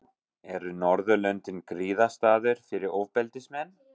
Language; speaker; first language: Icelandic; non-native, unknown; German